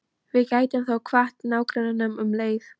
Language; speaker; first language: Icelandic; non-native, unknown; Polish